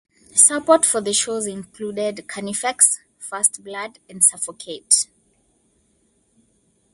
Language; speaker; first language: English; non-native, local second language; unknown